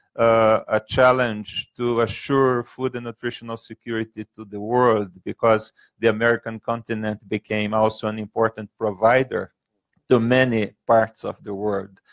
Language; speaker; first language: English; non-native, fluent; Portuguese